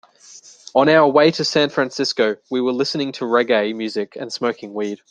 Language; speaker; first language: English; native; English